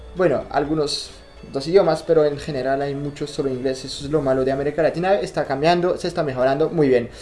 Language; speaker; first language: Spanish; non-native, fluent; French